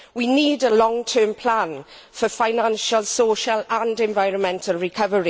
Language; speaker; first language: English; native; English